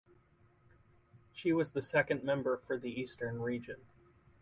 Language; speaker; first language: English; native; English